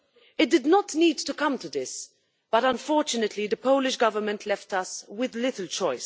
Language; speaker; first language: English; non-native, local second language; Maltese